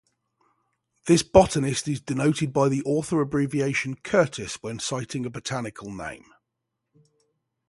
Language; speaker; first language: English; native; English